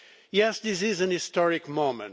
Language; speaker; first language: English; non-native, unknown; Portuguese